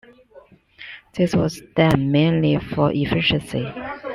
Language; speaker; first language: English; non-native, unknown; Chinese